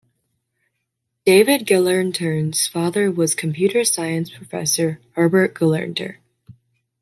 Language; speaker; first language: English; native; English